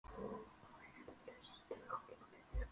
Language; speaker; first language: Icelandic; non-native, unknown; Polish